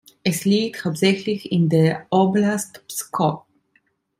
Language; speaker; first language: German; non-native, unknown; Italian